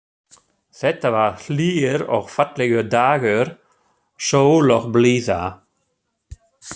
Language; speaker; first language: Icelandic; non-native, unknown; German